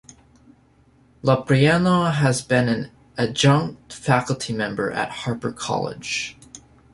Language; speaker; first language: English; native; English